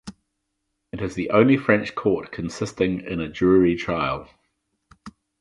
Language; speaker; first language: English; native; English